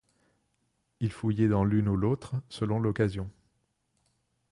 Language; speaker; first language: French; non-native, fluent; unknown